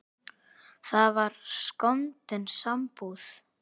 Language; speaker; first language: Icelandic; native; Icelandic